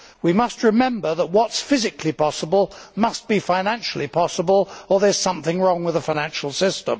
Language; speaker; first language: English; native; English